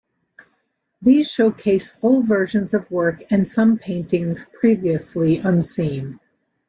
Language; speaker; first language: English; native; English